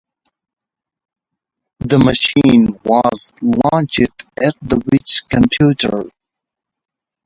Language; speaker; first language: English; non-native, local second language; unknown